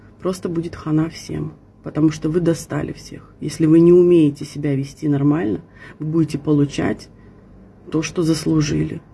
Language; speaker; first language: Russian; native; Russian